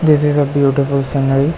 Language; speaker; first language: English; non-native, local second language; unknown